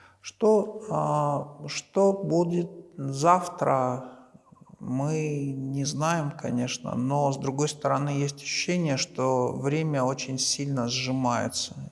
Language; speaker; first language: Russian; native; Russian